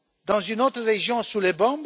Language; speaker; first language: French; non-native, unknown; Romanian